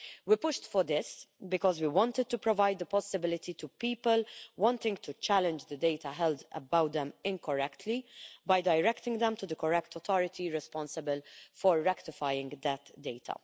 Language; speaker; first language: English; non-native, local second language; Maltese